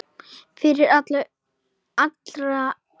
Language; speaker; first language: Icelandic; native; Icelandic